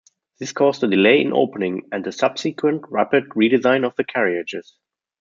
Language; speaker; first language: English; non-native, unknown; German